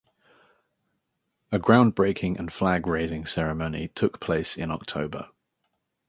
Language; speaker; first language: English; native; English